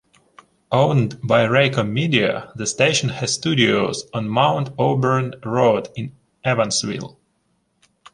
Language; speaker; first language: English; non-native, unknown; Ukrainian